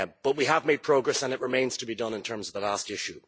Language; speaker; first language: English; native; English